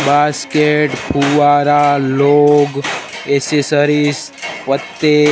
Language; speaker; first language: Hindi; non-native, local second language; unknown